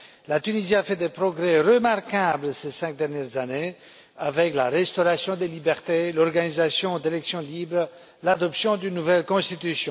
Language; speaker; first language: French; non-native, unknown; Romanian